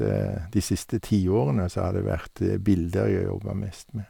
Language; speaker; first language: Norwegian; native; Norwegian